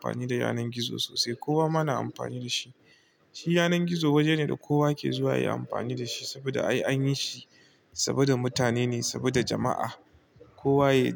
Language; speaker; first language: Hausa; non-native, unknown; Igbo